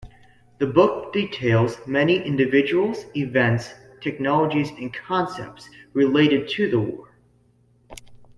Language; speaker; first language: English; native; English